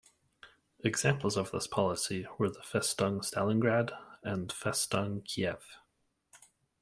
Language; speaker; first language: English; native; English